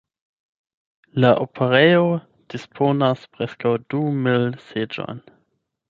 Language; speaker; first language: Esperanto; non-native, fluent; German